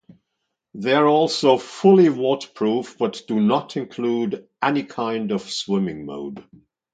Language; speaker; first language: English; non-native, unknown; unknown